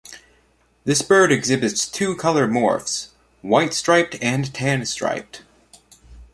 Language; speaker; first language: English; native; English